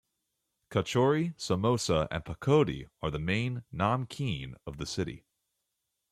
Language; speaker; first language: English; native; English